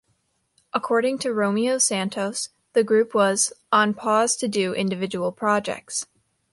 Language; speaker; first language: English; native; English